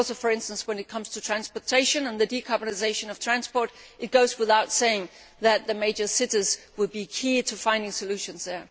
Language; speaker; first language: English; non-native, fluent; Danish